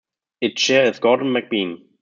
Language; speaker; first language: English; non-native, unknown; German